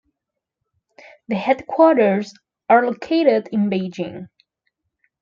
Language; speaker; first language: English; non-native, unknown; Spanish